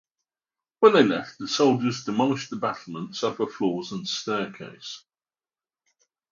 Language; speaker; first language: English; native; English